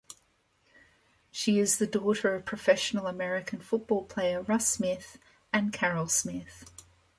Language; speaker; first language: English; native; English